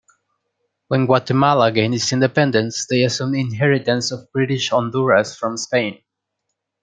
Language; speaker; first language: English; non-native, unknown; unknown